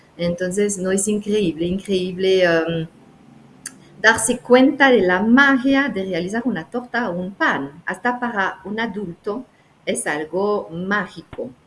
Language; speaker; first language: Spanish; non-native, fluent; French